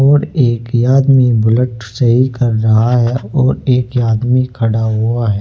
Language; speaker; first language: Hindi; native; Hindi